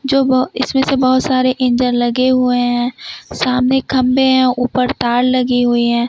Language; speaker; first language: Hindi; native; Hindi